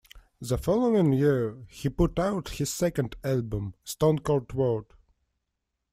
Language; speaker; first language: English; non-native, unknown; Russian